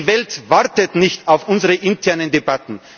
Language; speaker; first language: German; native; German